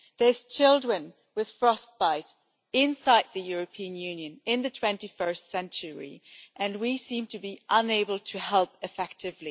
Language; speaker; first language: English; non-native, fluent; German